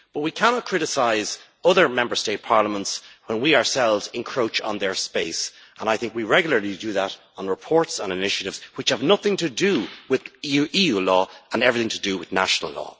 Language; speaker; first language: English; native; English